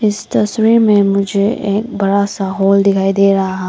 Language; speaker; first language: Hindi; non-native, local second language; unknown